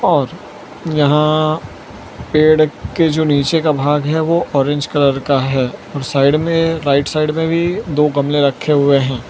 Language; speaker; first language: Hindi; non-native, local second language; Gujarati